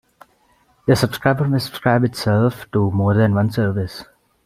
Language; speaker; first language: English; non-native, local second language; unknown